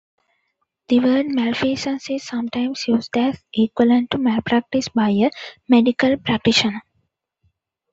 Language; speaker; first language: English; non-native, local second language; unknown